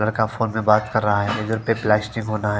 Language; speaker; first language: Hindi; non-native, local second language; Punjabi